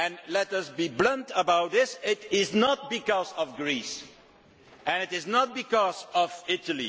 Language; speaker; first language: English; non-native, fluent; Dutch